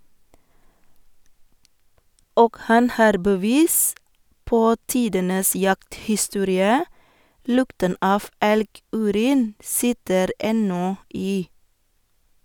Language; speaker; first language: Norwegian; non-native, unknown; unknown